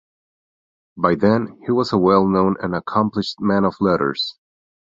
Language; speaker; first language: English; non-native, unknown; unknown